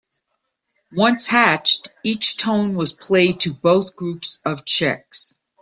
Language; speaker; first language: English; native; English